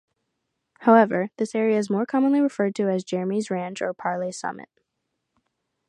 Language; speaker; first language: English; native; English